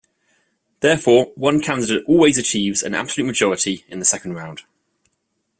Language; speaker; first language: English; native; English